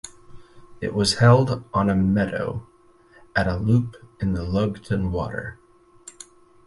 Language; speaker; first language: English; native; English